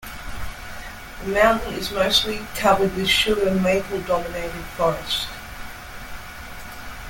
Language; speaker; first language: English; native; English